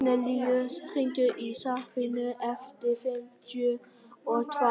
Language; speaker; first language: Icelandic; non-native, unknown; Vietnamese